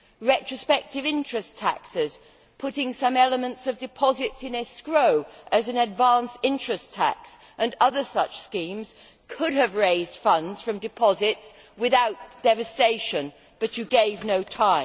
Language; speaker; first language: English; native; English